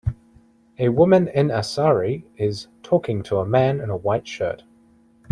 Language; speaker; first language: English; native; English